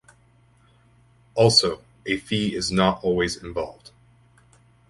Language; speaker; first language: English; native; English